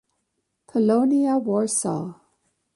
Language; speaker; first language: English; native; English